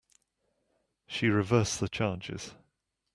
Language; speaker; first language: English; native; English